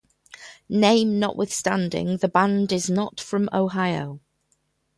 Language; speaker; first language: English; native; English